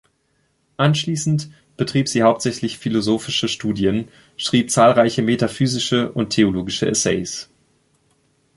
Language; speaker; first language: German; native; German